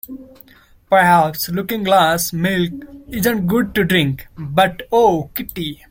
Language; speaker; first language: English; non-native, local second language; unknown